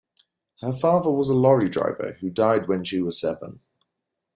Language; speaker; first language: English; native; English